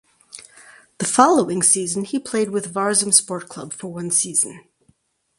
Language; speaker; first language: English; native; English